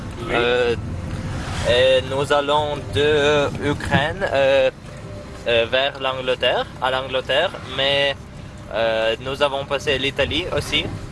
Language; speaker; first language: French; non-native, learner; Ukrainian